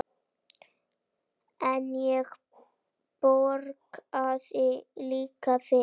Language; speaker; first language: Icelandic; native; Icelandic